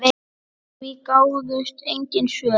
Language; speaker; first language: Icelandic; native; Icelandic